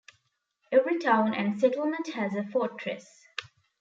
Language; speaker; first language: English; non-native, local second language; Tamil